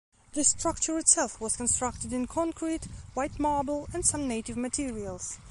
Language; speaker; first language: English; non-native, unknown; Belarusian